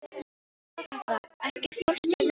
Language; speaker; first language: Icelandic; non-native, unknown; Filipino